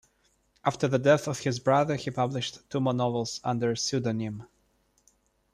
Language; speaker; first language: English; non-native, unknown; Russian